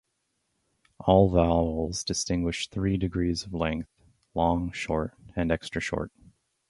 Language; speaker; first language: English; native; English